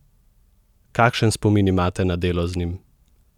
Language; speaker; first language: Slovenian; native; Slovenian